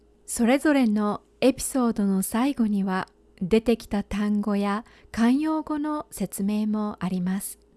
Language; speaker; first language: Japanese; native; Japanese